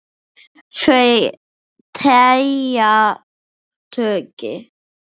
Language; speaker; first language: Icelandic; non-native, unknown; English